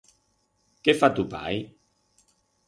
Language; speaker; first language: Aragonese; non-native, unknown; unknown